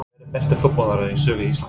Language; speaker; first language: Icelandic; non-native, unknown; English